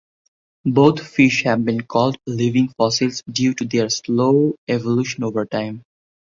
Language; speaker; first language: English; non-native, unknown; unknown